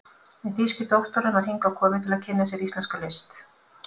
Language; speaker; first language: Icelandic; native; Icelandic